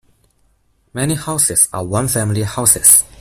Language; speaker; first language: English; non-native, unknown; Chinese